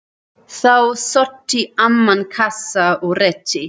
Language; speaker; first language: Icelandic; non-native, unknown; German